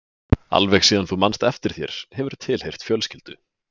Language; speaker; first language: Icelandic; native; Icelandic